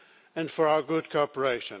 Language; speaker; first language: English; non-native, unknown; Portuguese